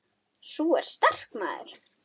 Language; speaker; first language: Icelandic; native; Icelandic